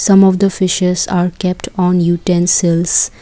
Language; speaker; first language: English; non-native, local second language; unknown